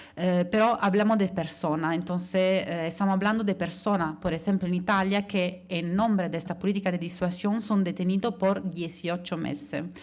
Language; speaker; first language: Spanish; non-native, related language; Italian